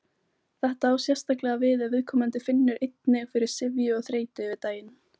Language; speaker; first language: Icelandic; native; Icelandic